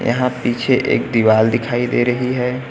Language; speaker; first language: Hindi; native; Hindi